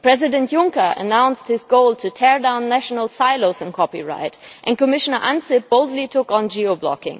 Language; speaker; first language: English; non-native, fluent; German